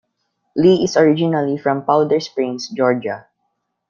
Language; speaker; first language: English; non-native, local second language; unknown